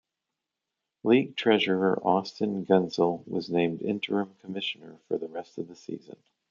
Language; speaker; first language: English; native; English